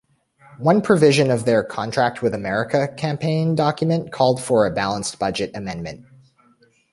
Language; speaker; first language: English; native; English